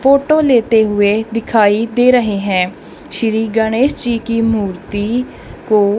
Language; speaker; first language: Hindi; non-native, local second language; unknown